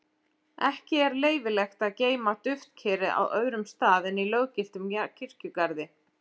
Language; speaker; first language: Icelandic; native; Icelandic